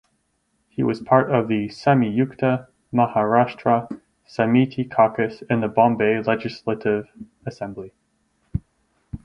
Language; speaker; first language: English; native; English